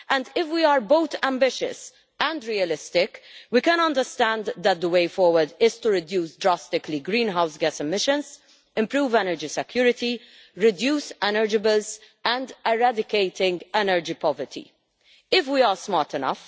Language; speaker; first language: English; non-native, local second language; Maltese